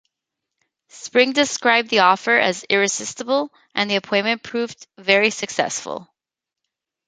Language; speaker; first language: English; native; English